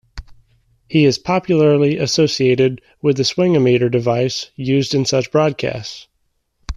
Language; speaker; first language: English; native; English